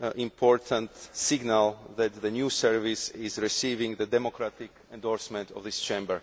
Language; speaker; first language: English; non-native, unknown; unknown